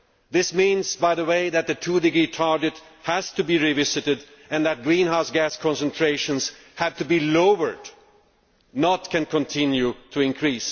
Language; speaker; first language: English; non-native, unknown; Swedish